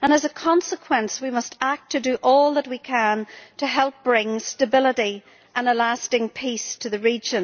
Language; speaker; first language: English; native; English